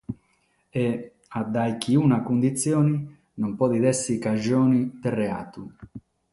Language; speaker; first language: Sardinian; non-native, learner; Catalan